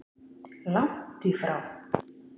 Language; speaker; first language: Icelandic; native; Icelandic